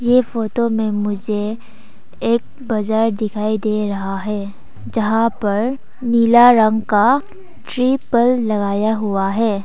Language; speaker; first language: Hindi; non-native, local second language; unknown